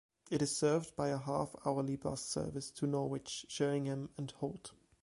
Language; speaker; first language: English; non-native, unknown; German